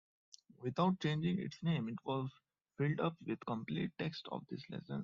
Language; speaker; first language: English; non-native, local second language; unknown